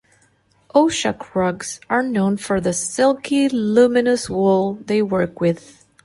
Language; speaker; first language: English; non-native, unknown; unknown